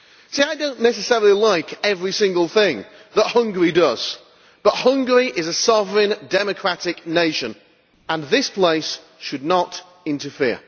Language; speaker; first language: English; native; English